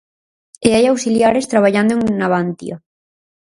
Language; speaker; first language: Galician; native; Galician